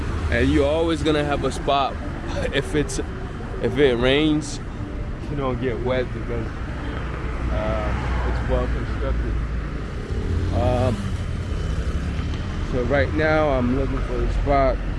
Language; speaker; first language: English; native; English